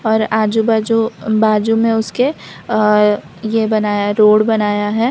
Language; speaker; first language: Hindi; non-native, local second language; Gujarati